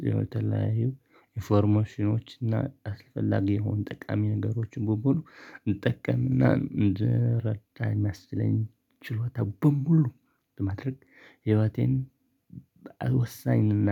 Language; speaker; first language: Amharic; non-native, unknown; Tigrinya